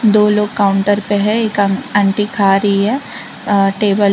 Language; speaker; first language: Hindi; non-native, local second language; Gujarati